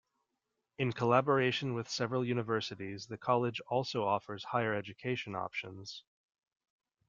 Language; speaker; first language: English; native; English